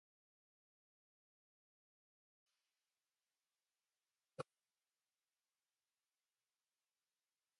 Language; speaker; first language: English; native; English